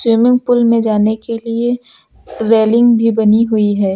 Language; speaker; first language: Hindi; native; Hindi